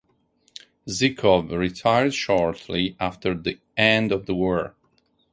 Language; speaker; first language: English; non-native, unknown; Italian